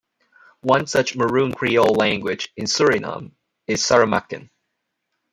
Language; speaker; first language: English; non-native, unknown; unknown